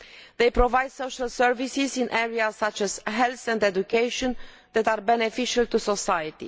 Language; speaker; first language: English; non-native, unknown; Romanian